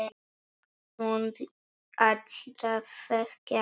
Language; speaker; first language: Icelandic; non-native, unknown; Polish